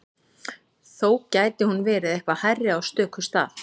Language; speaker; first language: Icelandic; native; Icelandic